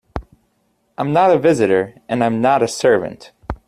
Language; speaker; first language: English; native; English